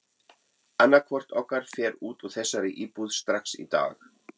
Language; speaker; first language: Icelandic; non-native, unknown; German